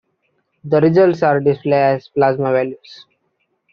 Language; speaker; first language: English; non-native, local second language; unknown